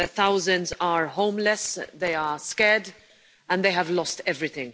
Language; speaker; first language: English; non-native, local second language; Maltese